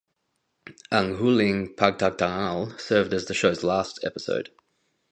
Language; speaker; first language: English; native; English